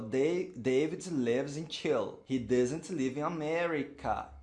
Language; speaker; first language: English; non-native, fluent; Portuguese